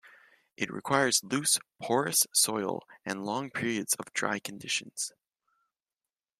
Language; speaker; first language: English; native; English